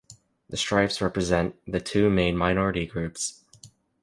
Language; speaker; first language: English; native; English